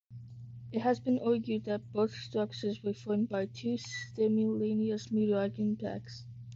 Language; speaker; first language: English; native; English